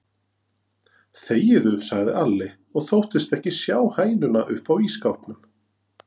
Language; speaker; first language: Icelandic; non-native, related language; Norwegian